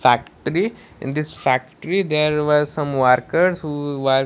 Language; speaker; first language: English; non-native, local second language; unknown